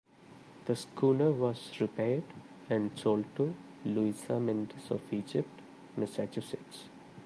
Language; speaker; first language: English; non-native, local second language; Malayalam